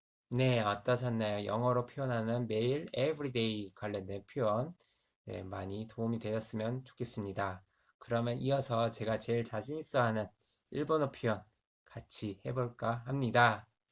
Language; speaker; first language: Korean; native; Korean